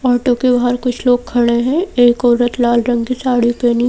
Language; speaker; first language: Hindi; native; Hindi